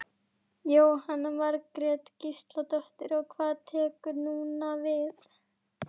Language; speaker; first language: Icelandic; native; Icelandic